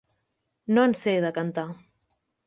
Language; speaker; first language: Catalan; native; Catalan